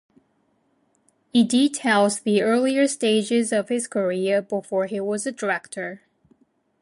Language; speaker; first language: English; non-native, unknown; Japanese